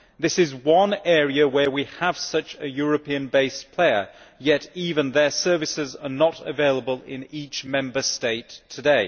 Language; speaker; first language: English; native; English